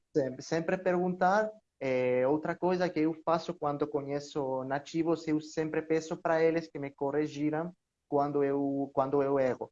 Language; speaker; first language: Portuguese; non-native, learner; Greek